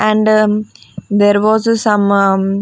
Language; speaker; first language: English; non-native, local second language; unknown